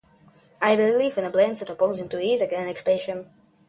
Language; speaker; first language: English; non-native, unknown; Ukrainian